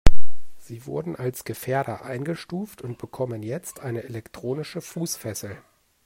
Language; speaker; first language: German; native; German